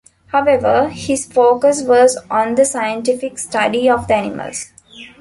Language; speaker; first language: English; non-native, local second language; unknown